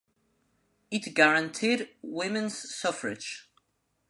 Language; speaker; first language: English; non-native, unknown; Spanish